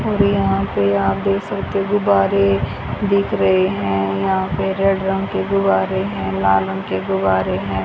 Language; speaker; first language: Hindi; native; Hindi